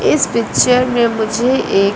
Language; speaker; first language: Hindi; native; Hindi